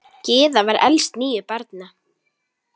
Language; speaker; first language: Icelandic; native; Icelandic